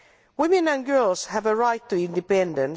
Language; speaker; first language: English; non-native, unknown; Finnish